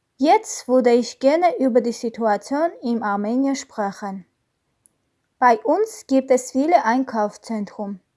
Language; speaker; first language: German; non-native, learner; Armenian